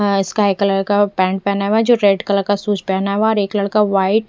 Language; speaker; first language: Hindi; non-native, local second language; Punjabi